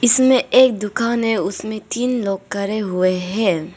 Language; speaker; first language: Hindi; non-native, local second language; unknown